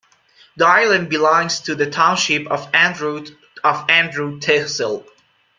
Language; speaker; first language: English; non-native, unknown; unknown